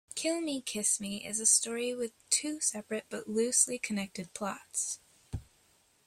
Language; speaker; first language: English; native; English